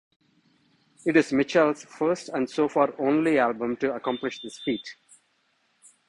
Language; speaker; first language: English; non-native, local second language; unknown